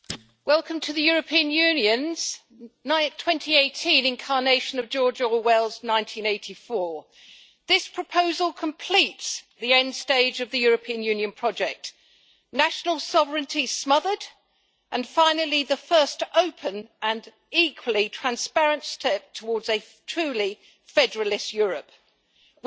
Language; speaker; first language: English; native; English